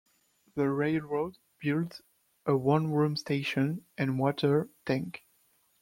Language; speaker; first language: English; non-native, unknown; French